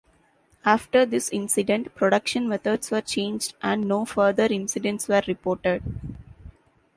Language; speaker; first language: English; non-native, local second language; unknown